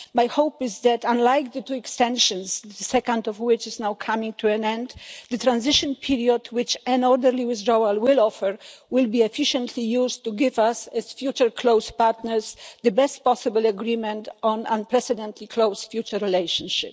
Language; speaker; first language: English; non-native, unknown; Polish